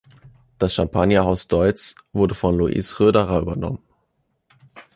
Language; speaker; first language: German; native; German